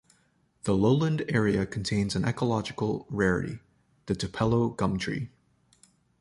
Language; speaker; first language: English; native; English